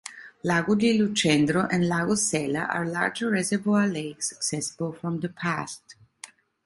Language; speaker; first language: English; non-native, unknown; Italian